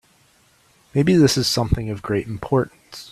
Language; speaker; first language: English; native; English